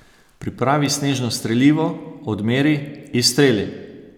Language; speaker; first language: Slovenian; native; Slovenian